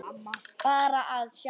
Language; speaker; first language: Icelandic; native; Icelandic